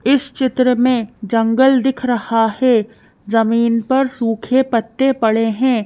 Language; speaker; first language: Hindi; native; Hindi